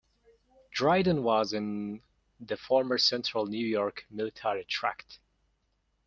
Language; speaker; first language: English; non-native, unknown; Mongolian